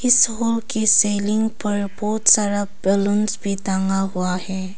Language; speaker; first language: Hindi; non-native, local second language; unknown